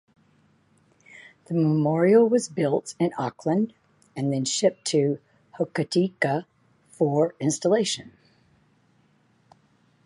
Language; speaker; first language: English; native; English